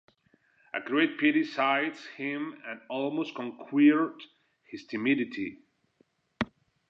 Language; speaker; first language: English; non-native, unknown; Spanish